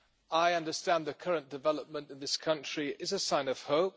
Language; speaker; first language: English; non-native, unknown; German